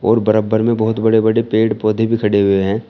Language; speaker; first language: Hindi; native; Hindi